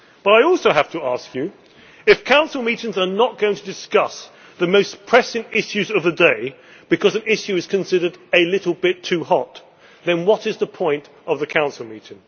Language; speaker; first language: English; native; English